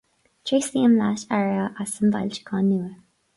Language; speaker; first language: Irish; non-native, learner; English